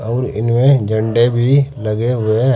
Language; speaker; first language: Hindi; native; Hindi